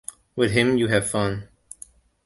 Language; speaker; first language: English; non-native, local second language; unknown